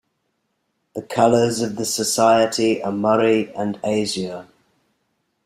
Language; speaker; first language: English; native; English